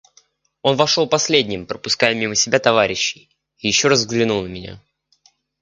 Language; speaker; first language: Russian; native; Russian